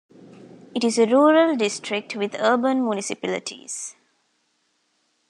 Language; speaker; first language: English; non-native, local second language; Tamil